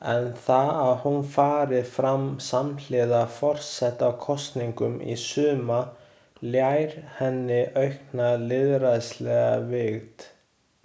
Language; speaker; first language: Icelandic; non-native, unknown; Chinese